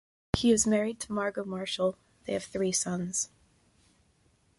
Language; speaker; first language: English; native; English